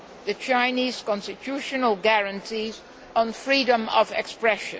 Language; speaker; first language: English; non-native, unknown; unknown